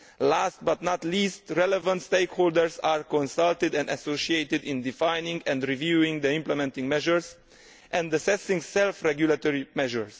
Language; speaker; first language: English; non-native, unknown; Italian